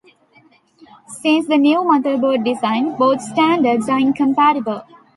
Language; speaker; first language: English; non-native, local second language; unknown